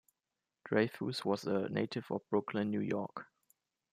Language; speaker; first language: English; non-native, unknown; German